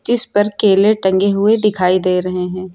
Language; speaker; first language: Hindi; native; Hindi